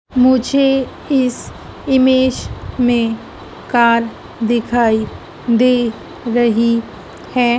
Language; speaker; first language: Hindi; native; Hindi